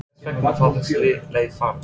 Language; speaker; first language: Icelandic; non-native, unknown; English